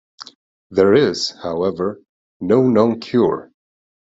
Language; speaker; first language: English; non-native, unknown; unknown